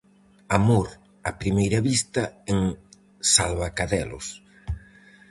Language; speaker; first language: Galician; native; Galician